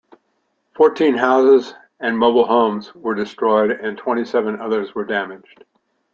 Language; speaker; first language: English; native; English